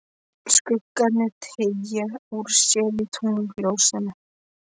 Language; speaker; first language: Icelandic; non-native, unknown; Polish